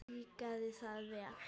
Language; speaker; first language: Icelandic; native; Icelandic